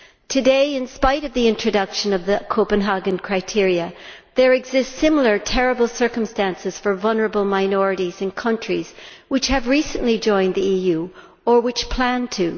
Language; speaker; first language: English; native; English